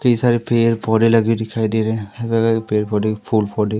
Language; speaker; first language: Hindi; native; Hindi